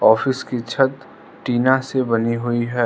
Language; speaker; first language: Hindi; non-native, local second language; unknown